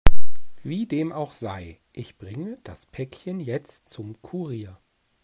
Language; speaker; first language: German; native; German